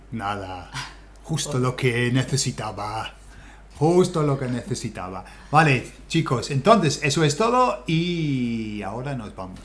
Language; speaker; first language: Spanish; non-native, fluent; English